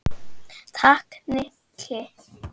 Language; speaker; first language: Icelandic; native; Icelandic